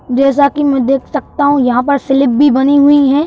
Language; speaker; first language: Hindi; native; Hindi